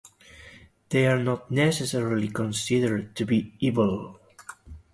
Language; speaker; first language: English; non-native, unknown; Galician